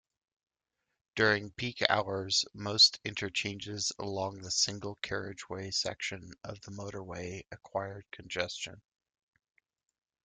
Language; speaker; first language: English; native; English